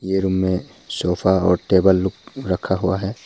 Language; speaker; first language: Hindi; early bilingual, other home language; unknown